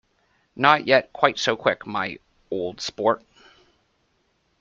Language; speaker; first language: English; native; English